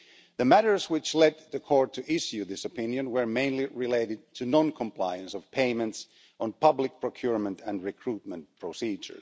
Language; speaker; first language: English; non-native, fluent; Finnish